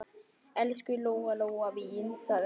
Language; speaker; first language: Icelandic; native; Icelandic